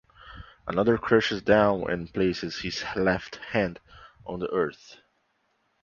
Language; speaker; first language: English; non-native, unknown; Portuguese